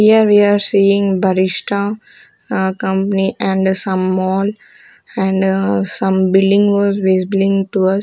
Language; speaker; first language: English; non-native, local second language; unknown